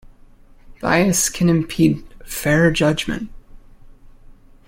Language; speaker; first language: English; native; English